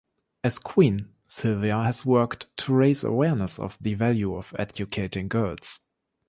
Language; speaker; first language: English; non-native, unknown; German